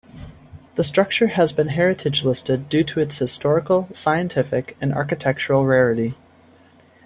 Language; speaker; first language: English; native; English